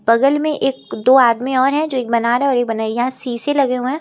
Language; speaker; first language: Hindi; native; Hindi